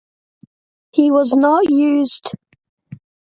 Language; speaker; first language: English; native; English